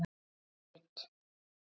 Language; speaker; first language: Icelandic; native; Icelandic